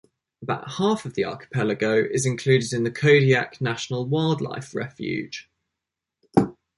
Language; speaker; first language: English; native; English